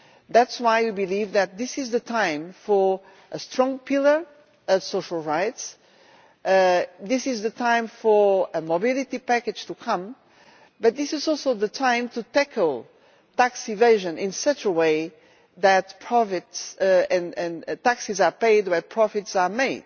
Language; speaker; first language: English; non-native, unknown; Portuguese